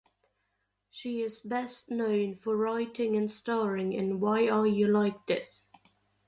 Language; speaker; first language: English; non-native, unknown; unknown